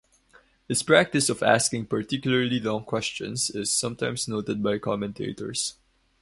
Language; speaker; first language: English; non-native, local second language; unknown